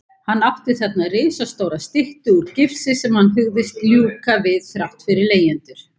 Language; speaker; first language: Icelandic; native; Icelandic